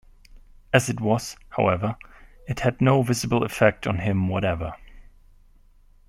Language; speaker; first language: English; non-native, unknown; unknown